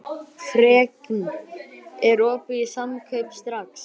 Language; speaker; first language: Icelandic; native; Icelandic